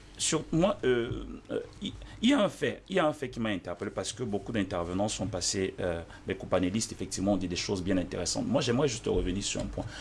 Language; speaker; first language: French; non-native, local second language; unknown